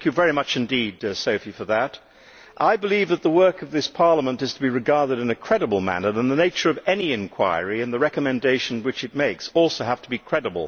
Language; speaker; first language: English; native; English